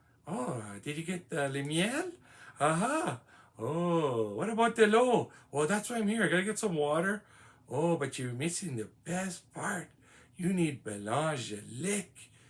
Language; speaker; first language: English; native; English